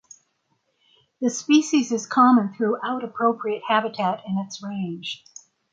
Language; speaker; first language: English; native; English